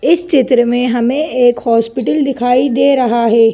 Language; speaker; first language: Hindi; native; Hindi